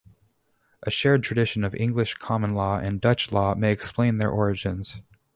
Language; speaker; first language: English; native; English